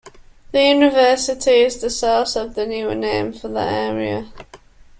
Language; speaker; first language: English; native; English